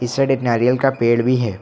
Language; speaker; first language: Hindi; non-native, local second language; Bangla